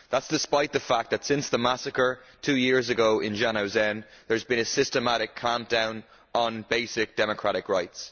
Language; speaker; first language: English; native; English